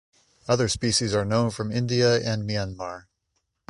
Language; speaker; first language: English; native; English